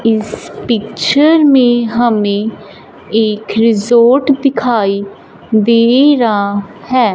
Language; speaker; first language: Hindi; non-native, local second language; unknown